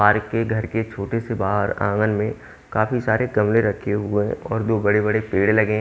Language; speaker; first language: Hindi; native; Hindi